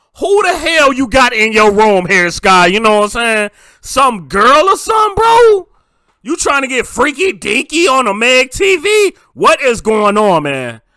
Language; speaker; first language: English; native; English